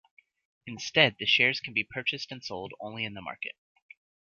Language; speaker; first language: English; native; English